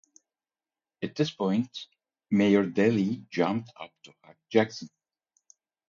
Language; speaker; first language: English; non-native, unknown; Turkish